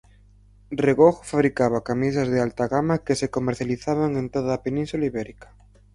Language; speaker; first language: Galician; native; Galician